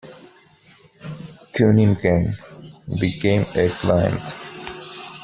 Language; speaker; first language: English; non-native, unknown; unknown